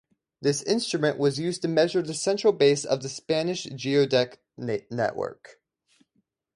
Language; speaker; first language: English; native; English